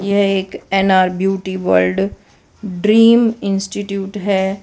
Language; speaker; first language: Hindi; non-native, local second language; Gujarati